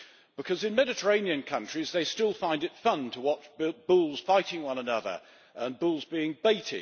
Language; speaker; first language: English; native; English